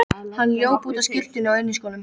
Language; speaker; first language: Icelandic; native; Icelandic